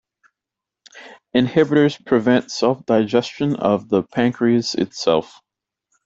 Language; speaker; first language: English; native; English